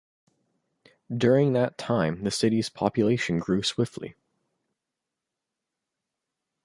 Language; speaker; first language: English; native; English